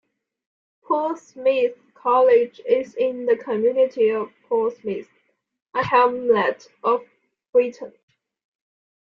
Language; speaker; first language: English; non-native, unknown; Chinese